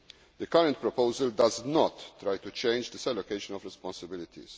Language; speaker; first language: English; non-native, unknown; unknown